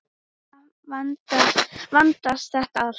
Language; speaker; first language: Icelandic; native; Icelandic